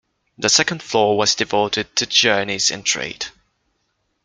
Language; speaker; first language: English; non-native, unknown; Polish